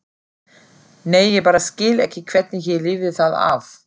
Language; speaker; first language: Icelandic; non-native, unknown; German